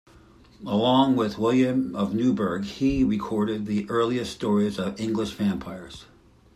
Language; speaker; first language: English; native; English